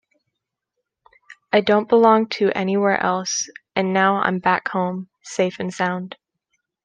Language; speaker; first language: English; native; English